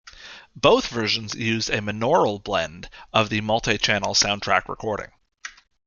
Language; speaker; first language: English; native; English